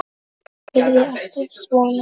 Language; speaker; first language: Icelandic; non-native, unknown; Polish